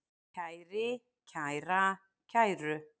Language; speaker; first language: Icelandic; native; Icelandic